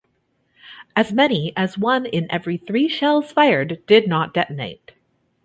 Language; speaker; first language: English; native; English